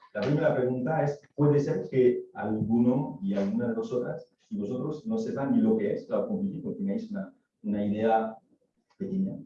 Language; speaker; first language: Spanish; non-native, fluent; French